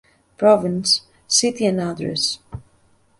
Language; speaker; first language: English; native; English